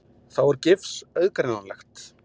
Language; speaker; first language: Icelandic; native; Icelandic